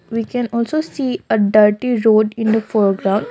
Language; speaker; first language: English; non-native, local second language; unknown